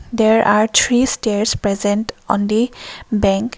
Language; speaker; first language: English; non-native, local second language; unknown